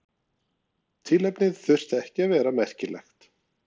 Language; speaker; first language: Icelandic; non-native, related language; Norwegian